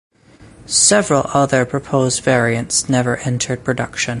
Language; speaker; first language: English; native; English